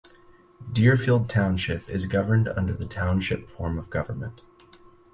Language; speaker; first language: English; native; English